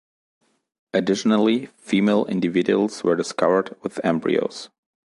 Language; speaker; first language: English; non-native, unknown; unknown